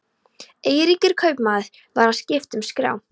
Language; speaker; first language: Icelandic; non-native, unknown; Polish